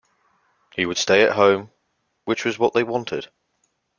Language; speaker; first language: English; native; English